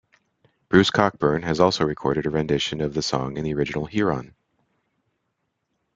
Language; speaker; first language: English; native; English